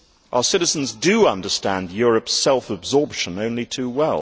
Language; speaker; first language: English; native; English